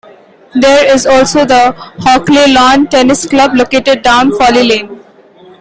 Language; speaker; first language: English; non-native, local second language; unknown